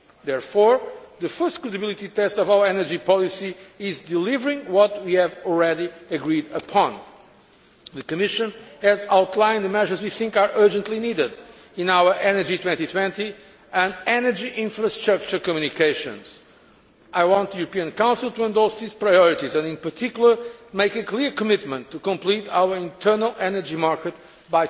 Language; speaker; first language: English; non-native, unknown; Portuguese